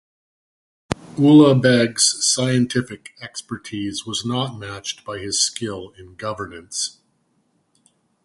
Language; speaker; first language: English; native; English